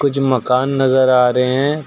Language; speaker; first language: Hindi; native; Hindi